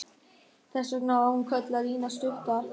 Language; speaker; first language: Icelandic; non-native, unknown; German